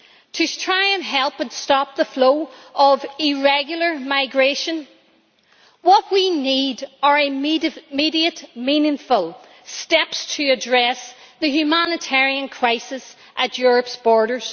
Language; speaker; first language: English; native; English